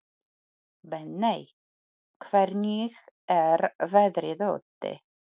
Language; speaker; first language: Icelandic; non-native, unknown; Polish